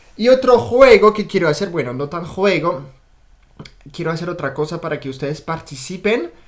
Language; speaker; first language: Spanish; non-native, fluent; French